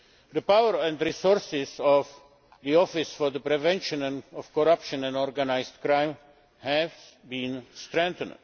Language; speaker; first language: English; non-native, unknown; Czech